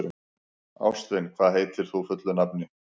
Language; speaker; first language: Icelandic; native; Icelandic